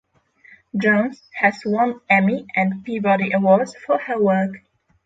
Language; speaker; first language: English; non-native, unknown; Polish